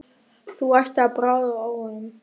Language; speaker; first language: Icelandic; non-native, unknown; German